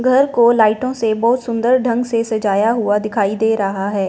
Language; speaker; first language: Hindi; non-native, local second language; Punjabi